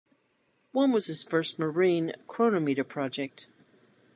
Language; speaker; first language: English; native; English